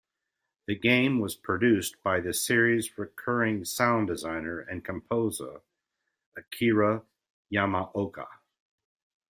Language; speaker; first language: English; native; English